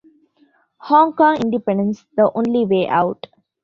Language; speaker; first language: English; non-native, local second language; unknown